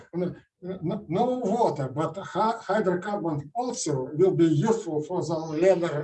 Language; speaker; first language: English; non-native, learner; Russian